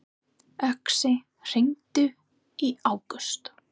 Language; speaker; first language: Icelandic; non-native, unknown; English